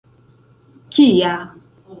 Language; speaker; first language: Esperanto; non-native, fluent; Central Kurdish